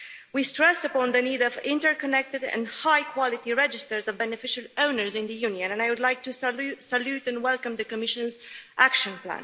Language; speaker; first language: English; non-native, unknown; Romanian